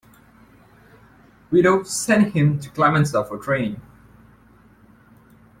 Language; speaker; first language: English; native; English